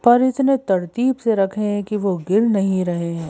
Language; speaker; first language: Hindi; native; Hindi